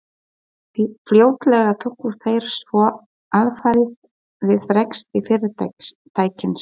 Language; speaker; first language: Icelandic; non-native, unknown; Polish